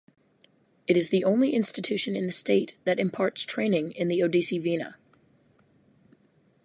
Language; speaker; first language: English; native; English